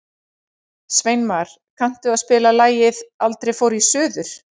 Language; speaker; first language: Icelandic; native; Icelandic